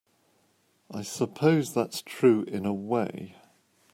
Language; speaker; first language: English; native; English